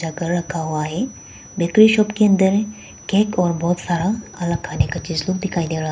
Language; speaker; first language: Hindi; non-native, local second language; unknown